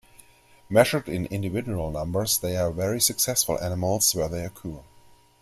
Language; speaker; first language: English; non-native, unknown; German